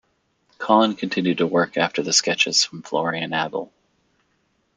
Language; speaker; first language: English; native; English